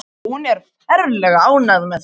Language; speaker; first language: Icelandic; non-native, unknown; Macedonian